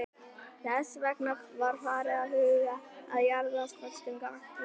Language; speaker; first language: Icelandic; native; Icelandic